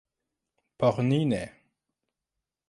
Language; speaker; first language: Esperanto; non-native, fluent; French